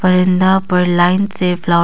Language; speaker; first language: Hindi; non-native, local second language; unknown